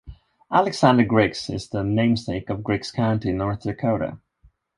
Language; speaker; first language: English; non-native, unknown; Swedish